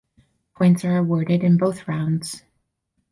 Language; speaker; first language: English; native; English